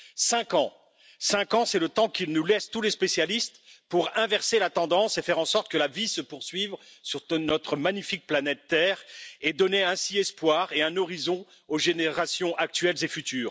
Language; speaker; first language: French; native; French